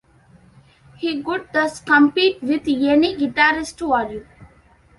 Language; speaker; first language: English; non-native, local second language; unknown